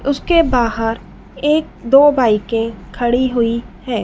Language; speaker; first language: Hindi; native; Hindi